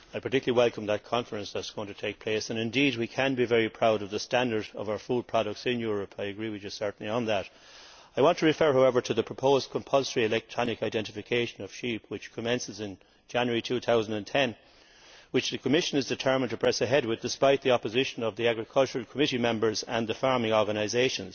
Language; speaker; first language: English; native; English